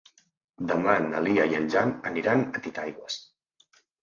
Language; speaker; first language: Catalan; native; Catalan